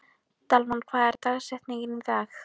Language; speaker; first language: Icelandic; non-native, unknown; Polish